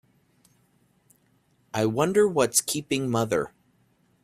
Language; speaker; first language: English; native; English